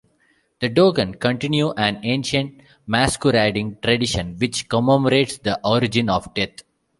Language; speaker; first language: English; non-native, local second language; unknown